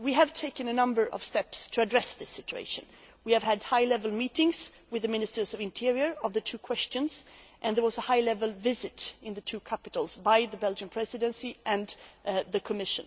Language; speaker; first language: English; non-native, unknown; Swedish